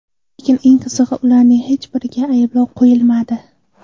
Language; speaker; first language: Uzbek; non-native, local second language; Kara-Kalpak